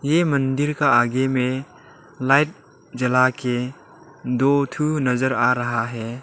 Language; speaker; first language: Hindi; non-native, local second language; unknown